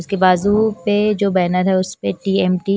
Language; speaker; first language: Hindi; non-native, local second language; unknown